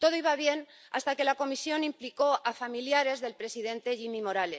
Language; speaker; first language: Spanish; native; Spanish